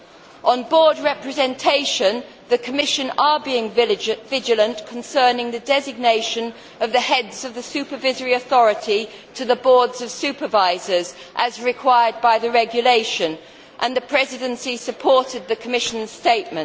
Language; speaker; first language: English; native; English